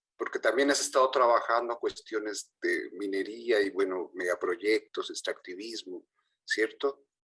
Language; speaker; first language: Spanish; native; Spanish